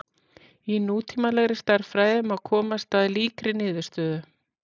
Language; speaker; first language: Icelandic; native; Icelandic